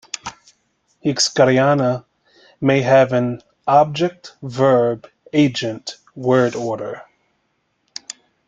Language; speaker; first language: English; native; English